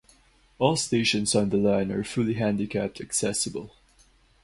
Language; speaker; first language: English; non-native, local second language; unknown